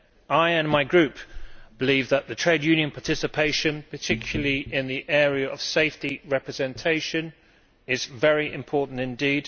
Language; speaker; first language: English; native; English